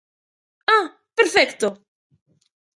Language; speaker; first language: Galician; non-native, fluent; Spanish